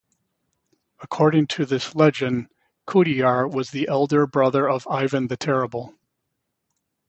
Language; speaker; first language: English; native; English